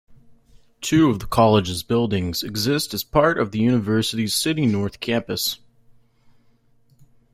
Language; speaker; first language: English; native; English